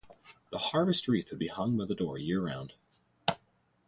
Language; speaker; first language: English; native; English